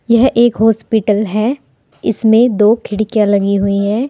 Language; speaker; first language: Hindi; native; Hindi